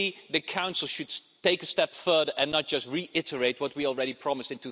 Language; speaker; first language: English; non-native, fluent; Dutch